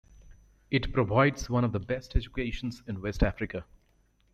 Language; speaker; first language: English; native; English